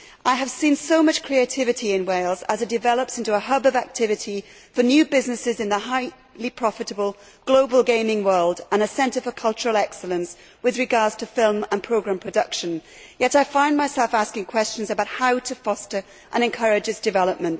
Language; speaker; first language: English; native; English